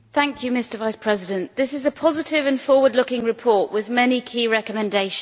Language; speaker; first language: English; native; English